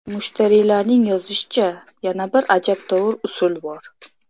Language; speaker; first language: Uzbek; native; Uzbek